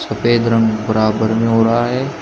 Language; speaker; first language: Hindi; native; Hindi